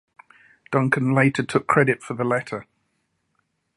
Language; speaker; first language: English; native; English